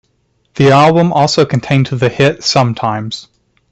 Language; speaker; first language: English; native; English